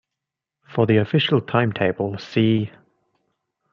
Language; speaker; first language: English; native; English